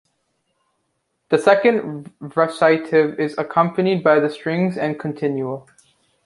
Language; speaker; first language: English; native; English